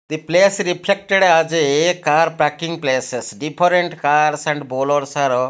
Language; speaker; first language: English; non-native, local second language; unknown